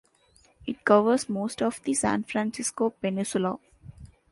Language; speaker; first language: English; non-native, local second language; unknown